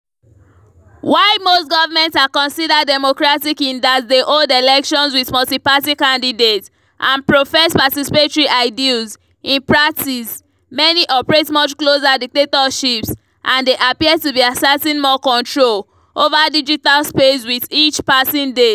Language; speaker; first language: English; non-native, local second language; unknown